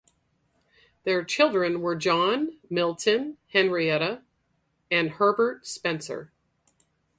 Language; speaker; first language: English; native; English